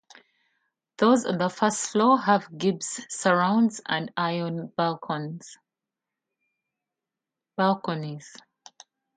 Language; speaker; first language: English; native; English